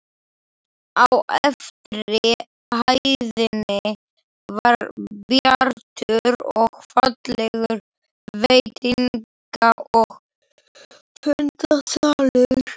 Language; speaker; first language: Icelandic; non-native, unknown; Slovak